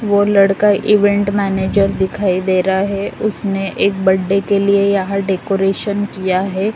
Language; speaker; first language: Hindi; native; Hindi